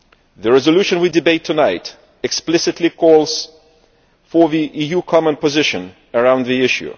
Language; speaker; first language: English; non-native, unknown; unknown